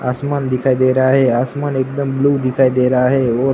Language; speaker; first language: Hindi; non-native, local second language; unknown